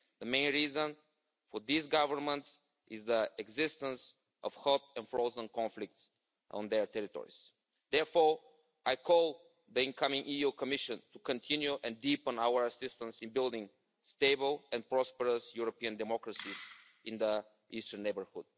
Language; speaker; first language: English; non-native, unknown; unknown